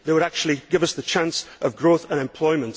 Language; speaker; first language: English; native; English